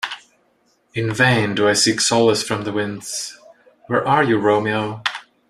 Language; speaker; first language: English; non-native, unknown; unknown